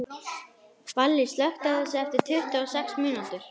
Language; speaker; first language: Icelandic; native; Icelandic